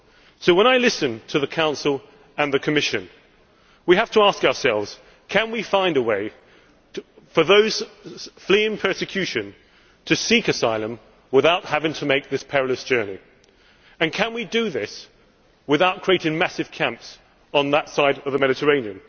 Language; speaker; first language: English; native; English